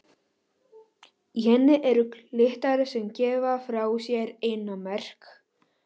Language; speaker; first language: Icelandic; non-native, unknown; Polish